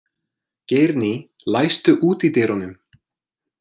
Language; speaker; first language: Icelandic; non-native, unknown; English